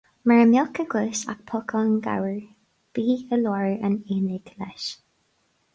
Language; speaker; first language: Irish; non-native, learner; English